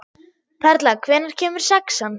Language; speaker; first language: Icelandic; non-native, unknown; German